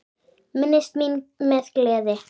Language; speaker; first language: Icelandic; native; Icelandic